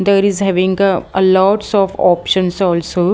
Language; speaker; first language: English; non-native, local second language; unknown